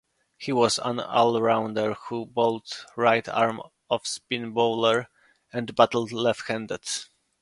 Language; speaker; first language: English; non-native, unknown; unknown